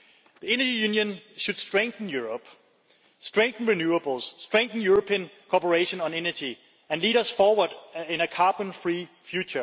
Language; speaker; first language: English; non-native, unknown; Danish